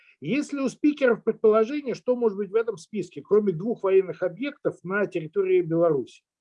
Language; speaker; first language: Russian; native; Russian